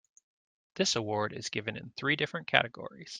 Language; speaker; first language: English; native; English